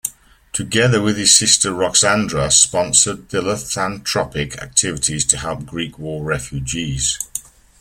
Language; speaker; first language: English; native; English